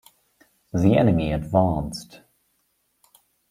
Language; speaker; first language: English; non-native, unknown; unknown